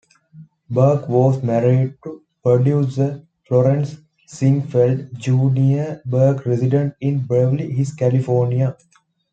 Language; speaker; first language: English; non-native, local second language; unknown